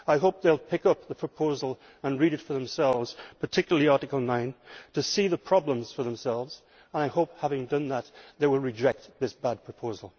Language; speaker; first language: English; native; English